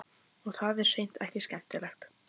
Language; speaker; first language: Icelandic; native; Icelandic